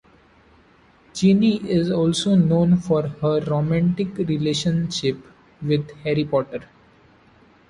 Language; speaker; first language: English; non-native, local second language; Marathi